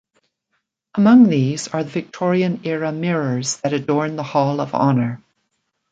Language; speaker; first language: English; native; English